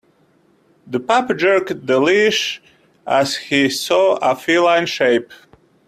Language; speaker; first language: English; native; English